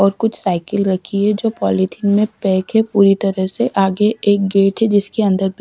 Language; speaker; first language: Hindi; non-native, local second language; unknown